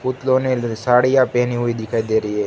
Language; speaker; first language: Hindi; non-native, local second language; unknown